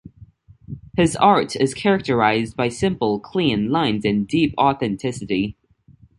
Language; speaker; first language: English; native; English